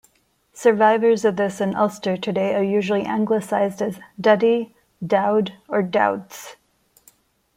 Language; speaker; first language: English; non-native, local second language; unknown